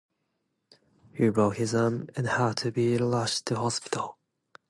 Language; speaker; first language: English; non-native, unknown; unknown